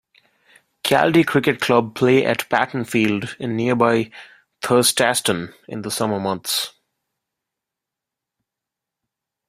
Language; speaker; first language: English; non-native, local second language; Bangla